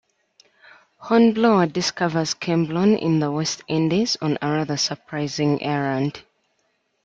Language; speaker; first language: English; native; English